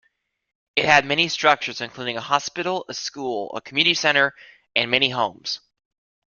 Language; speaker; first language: English; native; English